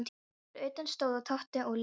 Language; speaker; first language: Icelandic; non-native, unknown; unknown